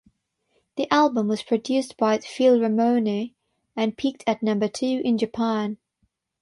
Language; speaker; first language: English; non-native, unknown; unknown